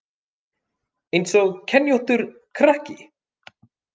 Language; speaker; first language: Icelandic; native; Icelandic